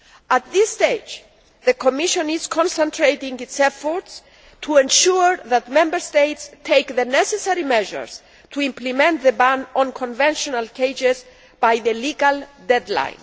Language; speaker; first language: English; non-native, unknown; Greek